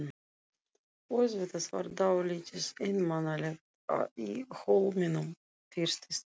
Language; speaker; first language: Icelandic; non-native, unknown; Russian